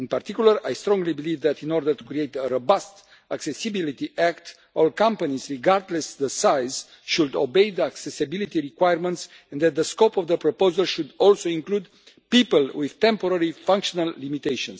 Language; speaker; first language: English; non-native, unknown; Romanian